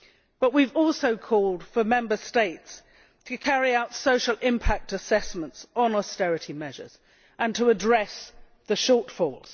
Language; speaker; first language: English; native; English